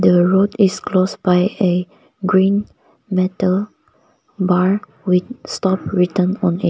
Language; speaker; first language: English; non-native, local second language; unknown